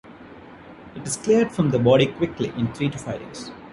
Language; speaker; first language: English; non-native, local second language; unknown